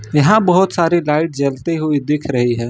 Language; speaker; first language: Hindi; native; Hindi